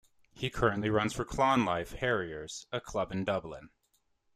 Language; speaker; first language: English; native; English